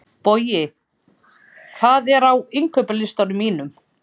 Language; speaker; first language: Icelandic; native; Icelandic